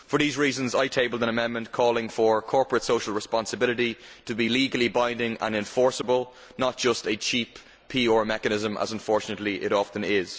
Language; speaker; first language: English; native; English